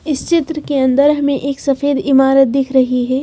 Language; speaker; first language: Hindi; native; Hindi